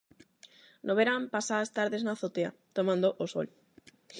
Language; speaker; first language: Galician; non-native, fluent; Spanish